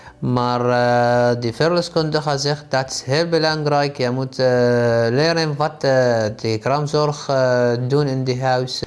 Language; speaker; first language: Dutch; non-native, learner; Arabic